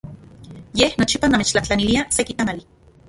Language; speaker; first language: Central Puebla Nahuatl; non-native, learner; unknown